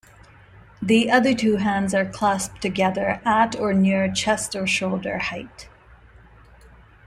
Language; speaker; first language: English; non-native, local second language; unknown